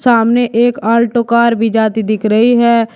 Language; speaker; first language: Hindi; native; Hindi